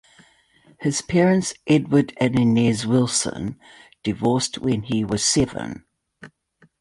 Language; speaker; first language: English; native; English